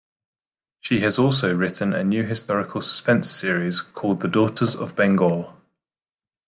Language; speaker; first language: English; native; English